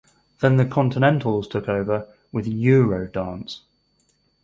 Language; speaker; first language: English; native; English